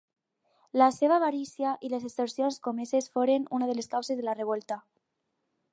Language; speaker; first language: Catalan; non-native, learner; Spanish